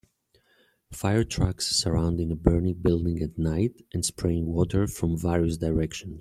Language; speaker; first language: English; native; English